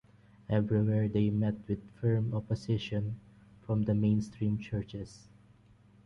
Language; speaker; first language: English; non-native, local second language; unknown